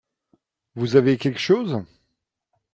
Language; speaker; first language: French; non-native, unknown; Dutch